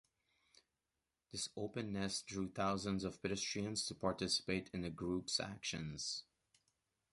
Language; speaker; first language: English; non-native, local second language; French